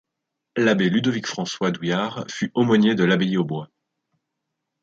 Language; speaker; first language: French; native; French